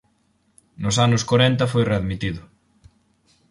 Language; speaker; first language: Galician; native; Galician